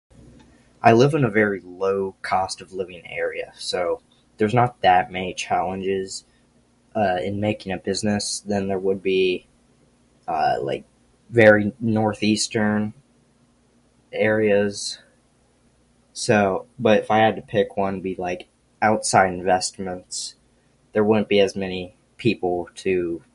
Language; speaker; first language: English; native; English